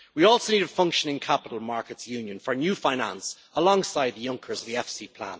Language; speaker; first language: English; native; English